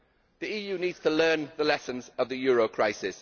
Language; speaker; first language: English; native; English